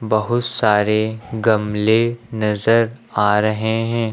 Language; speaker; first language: Hindi; native; Hindi